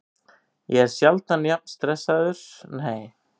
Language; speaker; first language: Icelandic; native; Icelandic